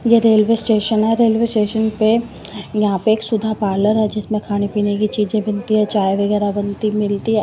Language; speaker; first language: Hindi; non-native, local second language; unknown